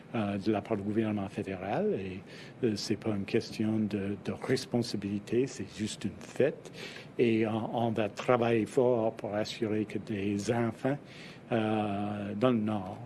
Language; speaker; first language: French; non-native, fluent; English